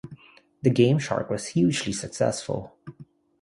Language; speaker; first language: English; non-native, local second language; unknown